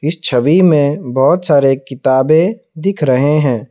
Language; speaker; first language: Hindi; non-native, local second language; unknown